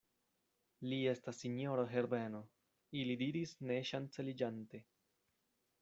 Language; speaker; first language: Esperanto; non-native, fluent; Spanish